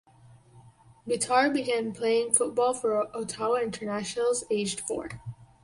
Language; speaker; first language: English; native; English